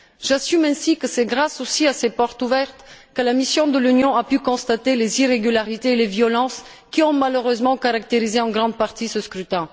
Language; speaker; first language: French; non-native, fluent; Bulgarian